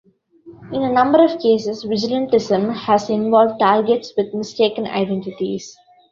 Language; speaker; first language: English; non-native, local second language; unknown